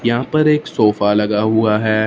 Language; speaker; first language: Hindi; non-native, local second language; Punjabi